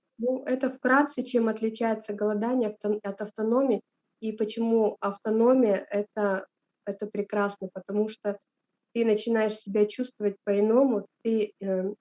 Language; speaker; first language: Russian; native; Russian